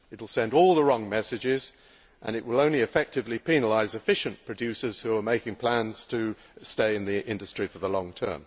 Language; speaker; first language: English; native; English